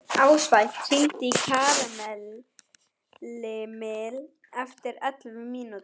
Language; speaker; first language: Icelandic; non-native, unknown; German